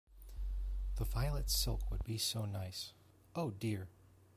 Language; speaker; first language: English; native; English